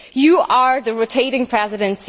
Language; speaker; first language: English; non-native, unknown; German